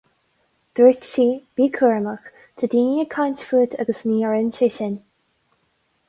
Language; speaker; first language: Irish; non-native, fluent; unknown